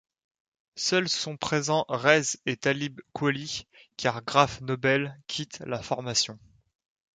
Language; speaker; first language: French; native; French